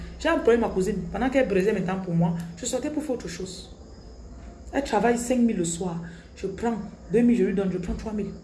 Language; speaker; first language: French; non-native, local second language; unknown